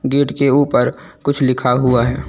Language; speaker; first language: Hindi; native; Hindi